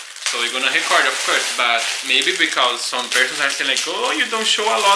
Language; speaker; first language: English; non-native, fluent; Portuguese